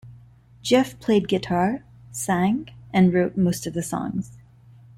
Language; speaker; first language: English; non-native, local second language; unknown